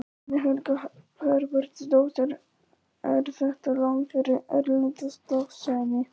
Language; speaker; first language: Icelandic; non-native, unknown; Polish